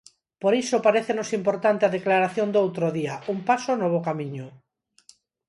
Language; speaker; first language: Galician; non-native, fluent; Spanish